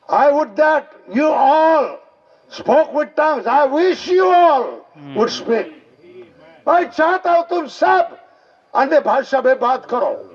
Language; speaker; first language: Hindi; non-native, local second language; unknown